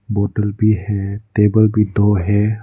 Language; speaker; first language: Hindi; non-native, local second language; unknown